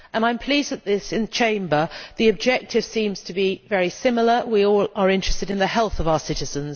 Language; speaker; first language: English; native; English